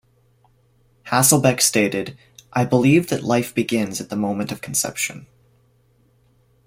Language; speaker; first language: English; native; English